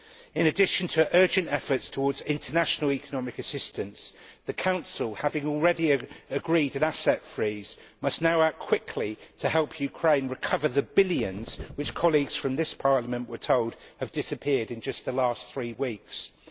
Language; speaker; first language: English; native; English